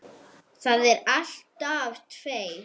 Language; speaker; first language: Icelandic; non-native, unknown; Arabic